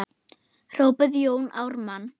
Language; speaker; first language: Icelandic; non-native, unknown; German